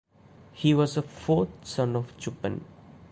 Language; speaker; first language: English; non-native, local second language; Malayalam